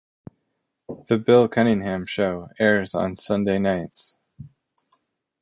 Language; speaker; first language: English; native; English